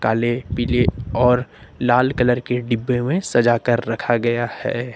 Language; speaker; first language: Hindi; native; Hindi